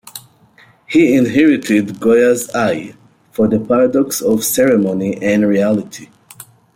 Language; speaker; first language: English; native; English